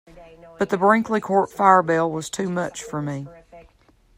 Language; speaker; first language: English; native; English